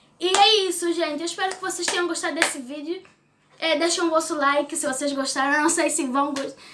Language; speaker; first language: Portuguese; native; Portuguese